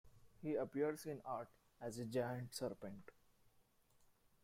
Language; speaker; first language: English; non-native, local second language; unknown